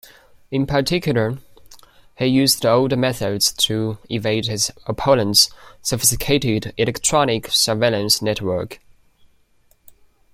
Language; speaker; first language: English; non-native, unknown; Chinese